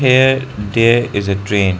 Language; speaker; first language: English; non-native, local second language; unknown